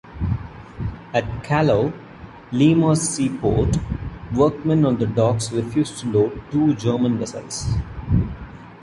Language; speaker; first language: English; non-native, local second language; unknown